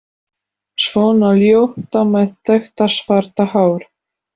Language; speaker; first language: Icelandic; non-native, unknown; Polish